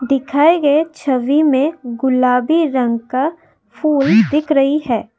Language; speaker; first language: Hindi; non-native, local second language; Assamese